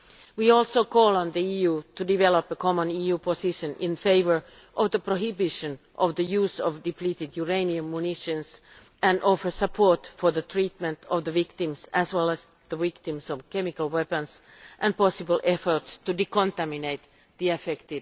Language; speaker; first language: English; non-native, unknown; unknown